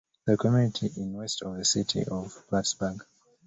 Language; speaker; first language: English; native; English